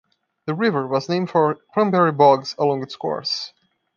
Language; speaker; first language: English; non-native, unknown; Portuguese